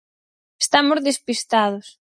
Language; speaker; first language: Galician; native; Galician